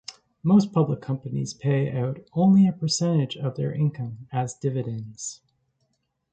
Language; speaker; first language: English; native; English